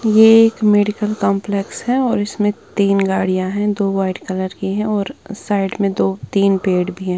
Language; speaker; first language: Hindi; non-native, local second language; Punjabi